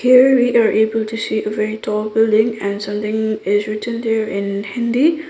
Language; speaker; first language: English; non-native, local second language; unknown